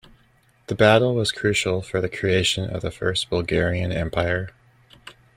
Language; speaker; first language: English; native; English